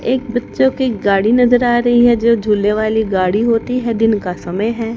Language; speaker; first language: Hindi; native; Hindi